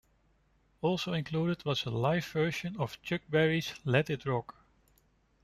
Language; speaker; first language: English; non-native, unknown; Dutch